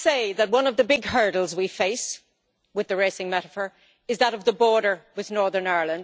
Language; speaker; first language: English; native; English